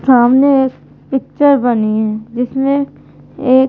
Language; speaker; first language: Hindi; native; Hindi